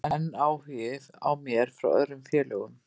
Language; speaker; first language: Icelandic; native; Icelandic